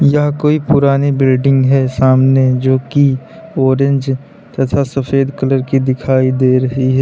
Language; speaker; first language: Hindi; native; Hindi